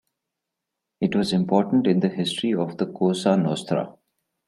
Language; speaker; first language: English; non-native, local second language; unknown